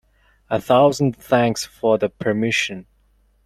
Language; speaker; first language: English; non-native, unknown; Mongolian